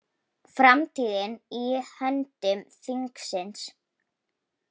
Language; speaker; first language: Icelandic; non-native, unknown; Polish